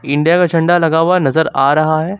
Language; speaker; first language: Hindi; native; Hindi